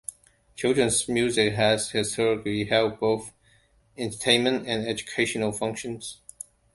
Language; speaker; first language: English; non-native, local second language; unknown